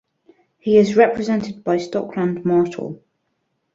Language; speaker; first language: English; non-native, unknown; French